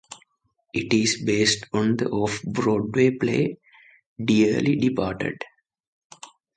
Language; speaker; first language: English; non-native, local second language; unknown